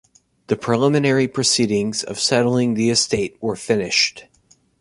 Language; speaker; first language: English; native; English